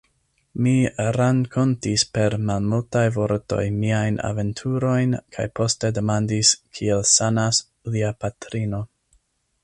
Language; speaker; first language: Esperanto; non-native, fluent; English